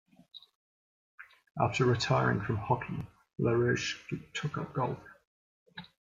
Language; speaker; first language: English; native; English